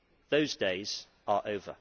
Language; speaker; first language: English; native; English